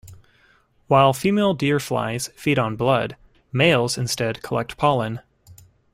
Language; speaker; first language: English; native; English